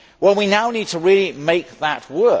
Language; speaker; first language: English; native; English